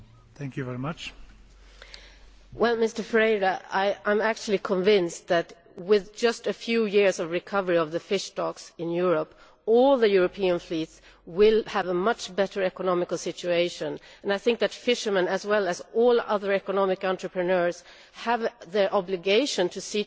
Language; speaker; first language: English; non-native, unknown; Swedish